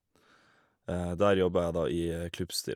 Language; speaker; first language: Norwegian; native; Norwegian